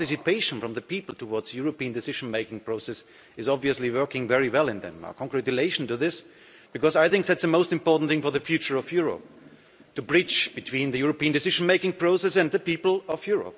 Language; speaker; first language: English; non-native, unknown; German